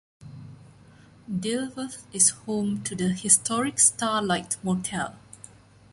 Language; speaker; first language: English; non-native, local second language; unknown